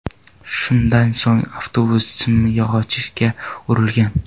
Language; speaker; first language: Uzbek; non-native, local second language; Kara-Kalpak